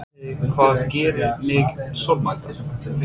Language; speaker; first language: Icelandic; non-native, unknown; English